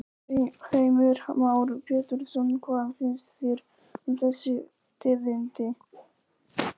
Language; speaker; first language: Icelandic; non-native, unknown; Polish